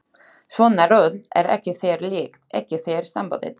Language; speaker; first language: Icelandic; non-native, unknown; Slovak